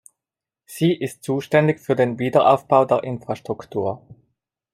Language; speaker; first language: German; non-native, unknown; Italian